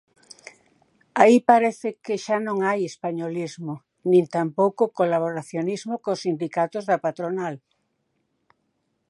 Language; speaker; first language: Galician; native; Galician